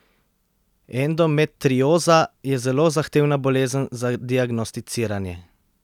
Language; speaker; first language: Slovenian; native; Slovenian